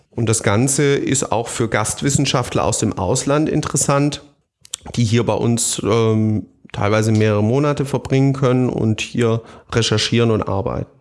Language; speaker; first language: German; native; German